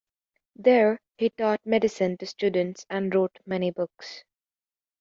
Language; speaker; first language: English; native; English